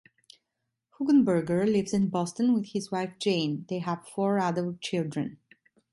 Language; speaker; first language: English; non-native, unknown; Italian